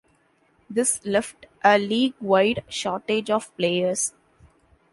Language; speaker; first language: English; non-native, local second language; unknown